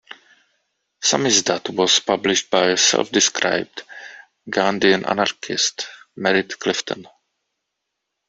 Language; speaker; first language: English; non-native, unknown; Czech